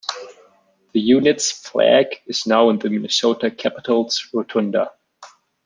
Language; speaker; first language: English; non-native, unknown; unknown